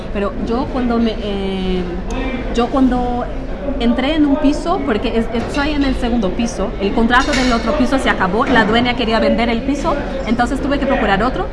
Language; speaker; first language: Spanish; non-native, related language; Portuguese